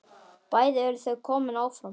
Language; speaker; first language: Icelandic; native; Icelandic